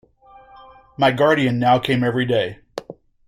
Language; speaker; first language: English; native; English